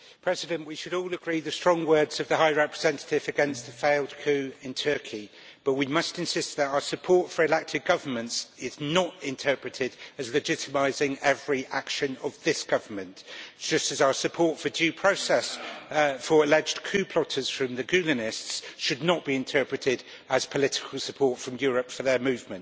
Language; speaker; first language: English; native; English